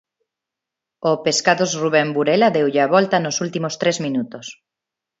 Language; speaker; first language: Galician; non-native, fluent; Spanish